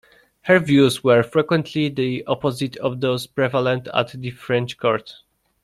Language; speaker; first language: English; non-native, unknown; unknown